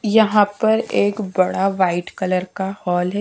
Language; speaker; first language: Hindi; native; Hindi